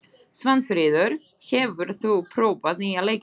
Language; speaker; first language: Icelandic; non-native, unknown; Slovak